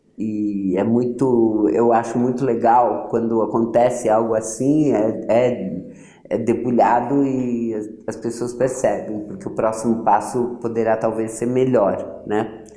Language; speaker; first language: Portuguese; early bilingual, other home language; Yiddish